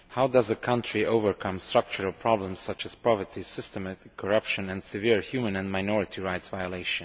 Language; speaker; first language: English; non-native, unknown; Romanian